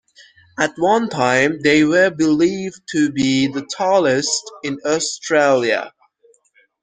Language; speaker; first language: English; non-native, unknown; Persian